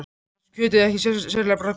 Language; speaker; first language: Icelandic; native; Icelandic